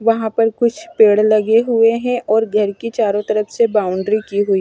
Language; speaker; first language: Hindi; non-native, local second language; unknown